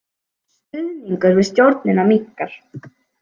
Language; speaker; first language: Icelandic; native; Icelandic